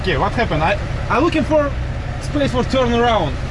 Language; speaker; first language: English; non-native, learner; Russian